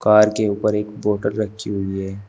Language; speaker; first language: Hindi; native; Hindi